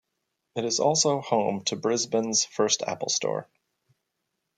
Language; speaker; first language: English; native; English